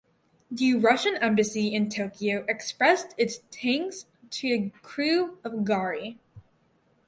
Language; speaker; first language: English; native; English